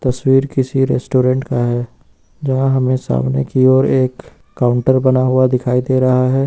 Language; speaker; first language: Hindi; native; Hindi